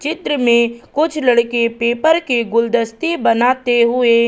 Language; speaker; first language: Hindi; native; Hindi